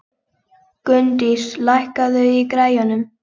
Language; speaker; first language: Icelandic; native; Icelandic